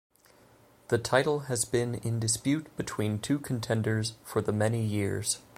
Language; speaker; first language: English; native; English